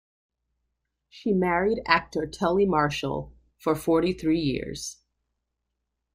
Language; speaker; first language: English; native; English